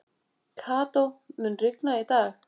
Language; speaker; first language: Icelandic; native; Icelandic